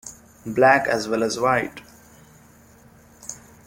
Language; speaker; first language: English; non-native, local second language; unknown